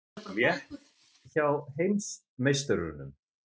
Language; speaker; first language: Icelandic; native; Icelandic